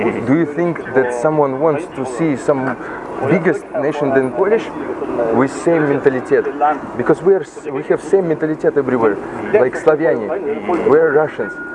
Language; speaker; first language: English; non-native, fluent; Russian